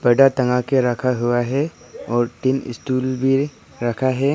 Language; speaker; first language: Hindi; non-native, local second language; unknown